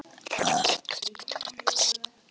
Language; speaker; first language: Icelandic; native; Icelandic